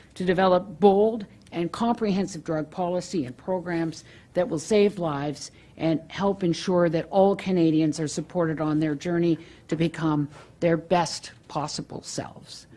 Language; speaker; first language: English; native; English